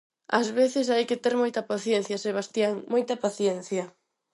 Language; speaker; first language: Galician; non-native, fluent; Spanish